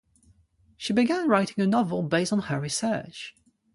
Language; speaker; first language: English; non-native, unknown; French